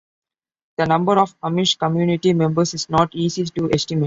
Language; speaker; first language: English; non-native, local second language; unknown